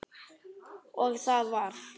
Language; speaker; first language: Icelandic; native; Icelandic